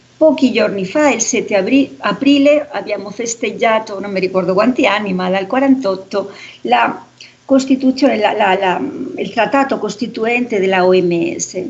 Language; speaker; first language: Italian; non-native, related language; Spanish